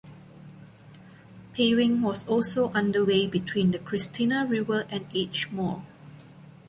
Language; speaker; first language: English; non-native, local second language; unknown